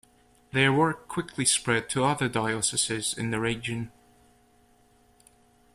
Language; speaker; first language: English; native; English